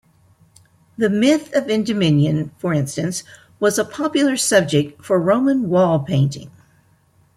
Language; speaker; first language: English; native; English